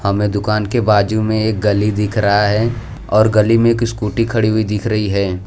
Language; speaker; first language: Hindi; non-native, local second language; Gujarati